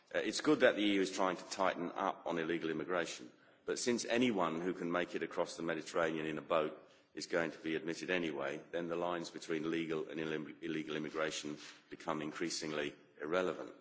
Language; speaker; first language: English; native; English